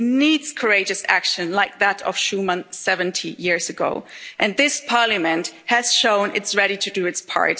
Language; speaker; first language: English; non-native, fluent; German